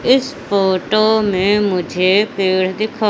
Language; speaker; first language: Hindi; native; Hindi